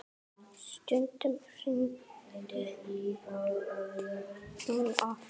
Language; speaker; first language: Icelandic; native; Icelandic